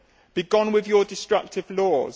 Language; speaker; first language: English; native; English